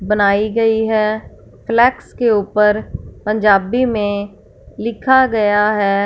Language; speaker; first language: Hindi; non-native, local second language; Punjabi